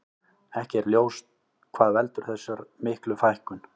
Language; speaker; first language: Icelandic; native; Icelandic